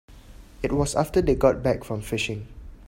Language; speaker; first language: English; non-native, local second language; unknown